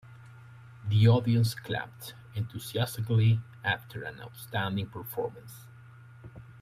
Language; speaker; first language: English; native; English